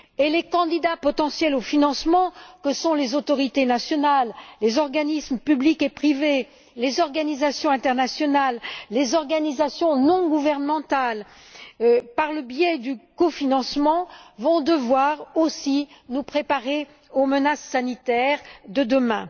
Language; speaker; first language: French; native; French